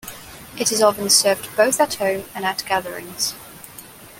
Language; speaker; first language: English; non-native, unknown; Cantonese